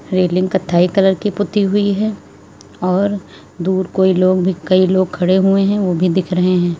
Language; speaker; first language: Hindi; native; Hindi